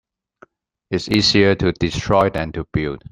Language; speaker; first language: English; non-native, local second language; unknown